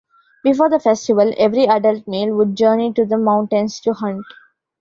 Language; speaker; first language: English; non-native, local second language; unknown